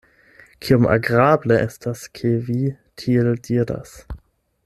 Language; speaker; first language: Esperanto; non-native, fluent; German